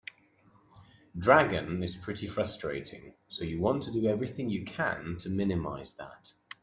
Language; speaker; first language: English; native; English